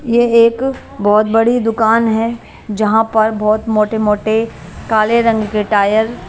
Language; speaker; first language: Hindi; non-native, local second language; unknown